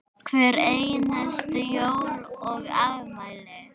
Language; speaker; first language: Icelandic; native; Icelandic